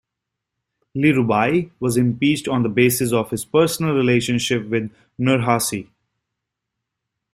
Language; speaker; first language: English; native; English